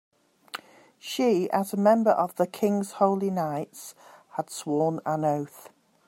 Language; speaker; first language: English; native; English